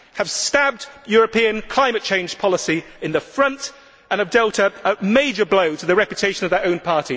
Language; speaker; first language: English; native; English